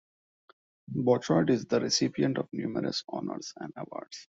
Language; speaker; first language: English; non-native, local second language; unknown